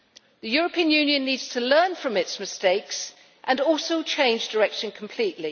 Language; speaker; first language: English; native; English